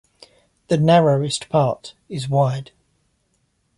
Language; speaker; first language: English; native; English